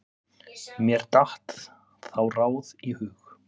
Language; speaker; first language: Icelandic; native; Icelandic